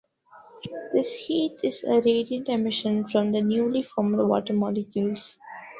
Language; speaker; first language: English; non-native, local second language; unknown